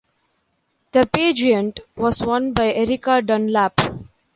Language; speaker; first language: English; non-native, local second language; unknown